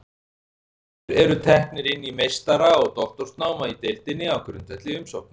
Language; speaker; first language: Icelandic; native; Icelandic